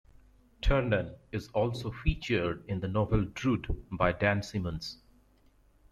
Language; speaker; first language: English; native; English